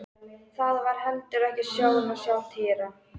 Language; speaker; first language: Icelandic; native; Icelandic